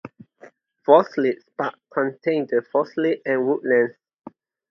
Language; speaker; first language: English; non-native, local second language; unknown